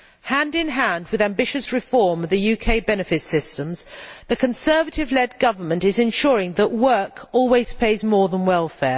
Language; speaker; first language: English; native; English